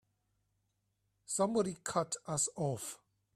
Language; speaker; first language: English; non-native, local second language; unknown